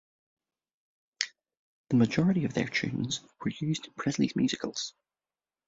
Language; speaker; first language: English; native; English